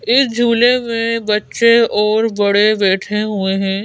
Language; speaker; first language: Hindi; native; Hindi